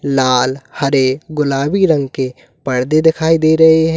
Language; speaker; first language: Hindi; native; Hindi